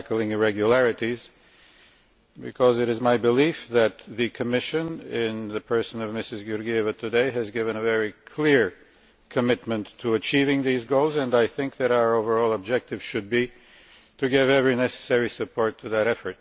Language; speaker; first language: English; non-native, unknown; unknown